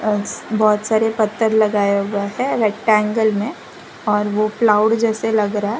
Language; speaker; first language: Hindi; non-native, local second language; Gujarati